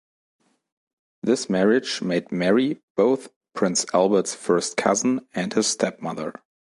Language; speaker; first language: English; non-native, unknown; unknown